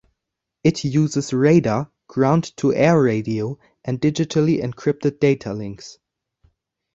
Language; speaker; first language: English; non-native, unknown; German